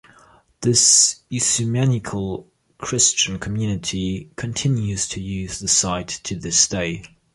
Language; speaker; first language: English; non-native, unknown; German